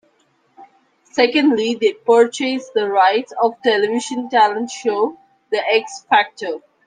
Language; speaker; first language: English; non-native, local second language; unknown